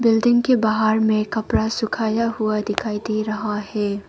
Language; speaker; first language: Hindi; non-native, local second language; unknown